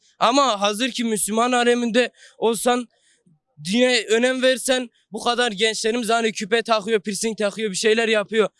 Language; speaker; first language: Turkish; non-native, local second language; Kurdish